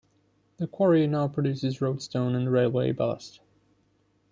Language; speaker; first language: English; non-native, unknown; German